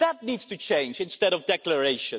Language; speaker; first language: English; non-native, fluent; Dutch